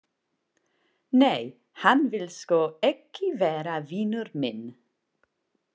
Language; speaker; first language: Icelandic; non-native, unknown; English